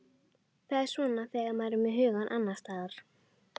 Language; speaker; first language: Icelandic; native; Icelandic